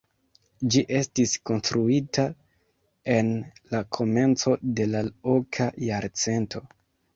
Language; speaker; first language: Esperanto; non-native, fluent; Kinyarwanda